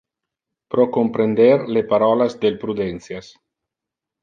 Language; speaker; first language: Interlingua; non-native, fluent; Italian